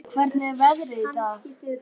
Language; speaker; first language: Icelandic; native; Icelandic